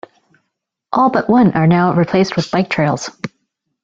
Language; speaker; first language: English; native; English